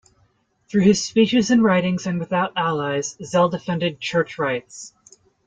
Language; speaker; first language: English; native; English